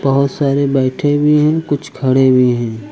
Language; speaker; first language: Hindi; native; Hindi